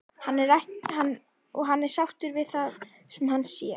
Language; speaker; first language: Icelandic; native; Icelandic